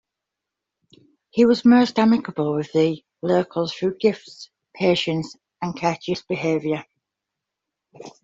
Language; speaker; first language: English; native; English